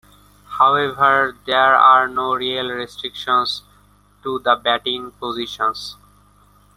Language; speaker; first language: English; non-native, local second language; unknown